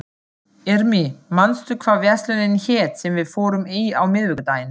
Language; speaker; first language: Icelandic; non-native, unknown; German